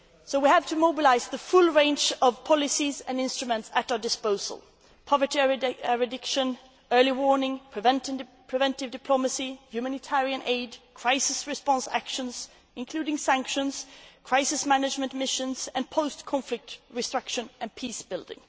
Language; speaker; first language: English; non-native, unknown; Swedish